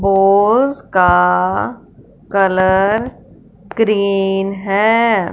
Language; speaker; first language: Hindi; non-native, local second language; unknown